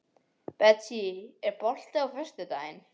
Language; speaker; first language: Icelandic; non-native, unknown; English